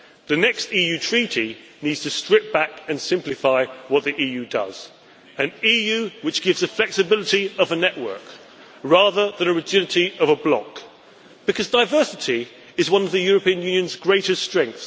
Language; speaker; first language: English; native; English